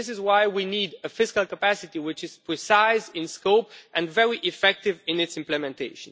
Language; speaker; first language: English; non-native, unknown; Romanian